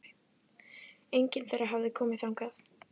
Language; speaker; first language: Icelandic; native; Icelandic